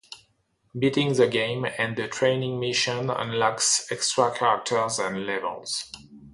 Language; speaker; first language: English; non-native, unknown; French